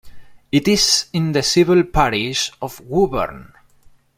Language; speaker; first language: English; non-native, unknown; Spanish